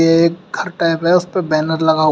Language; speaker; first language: Hindi; native; Hindi